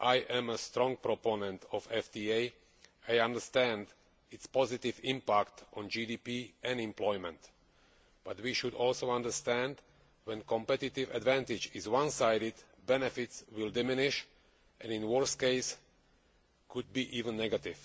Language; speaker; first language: English; non-native, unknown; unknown